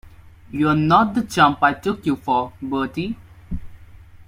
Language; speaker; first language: English; non-native, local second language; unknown